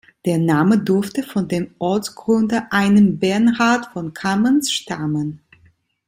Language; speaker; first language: German; non-native, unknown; Italian